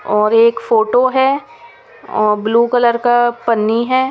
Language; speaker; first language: Hindi; non-native, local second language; Punjabi